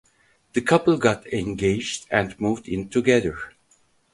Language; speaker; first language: English; non-native, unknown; Turkish